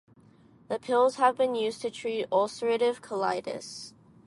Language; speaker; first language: English; non-native, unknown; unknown